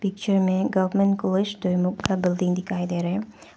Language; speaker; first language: Hindi; non-native, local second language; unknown